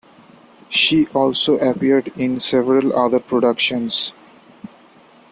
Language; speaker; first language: English; non-native, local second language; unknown